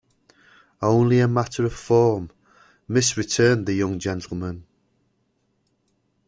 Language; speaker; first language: English; native; English